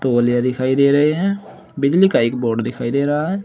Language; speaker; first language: Hindi; native; Hindi